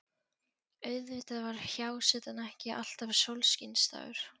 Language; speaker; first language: Icelandic; non-native, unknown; Polish